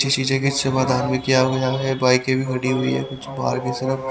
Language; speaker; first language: Hindi; native; Hindi